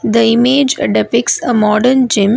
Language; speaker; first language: English; non-native, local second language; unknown